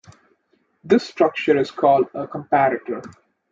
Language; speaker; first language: English; non-native, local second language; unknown